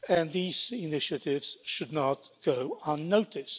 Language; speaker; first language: English; non-native, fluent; Polish